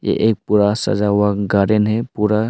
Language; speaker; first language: Hindi; early bilingual, other home language; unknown